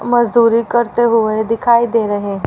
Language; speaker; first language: Hindi; native; Hindi